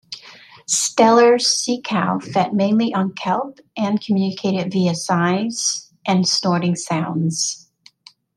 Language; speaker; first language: English; native; English